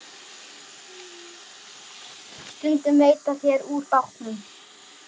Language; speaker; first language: Icelandic; native; Icelandic